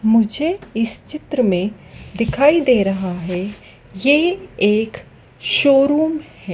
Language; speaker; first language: Hindi; native; Hindi